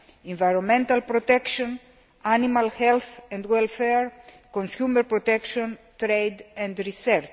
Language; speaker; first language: English; non-native, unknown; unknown